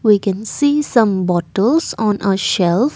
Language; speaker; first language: English; non-native, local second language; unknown